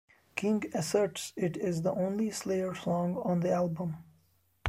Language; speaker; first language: English; non-native, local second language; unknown